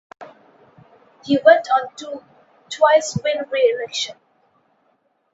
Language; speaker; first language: English; non-native, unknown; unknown